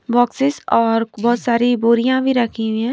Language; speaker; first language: Hindi; non-native, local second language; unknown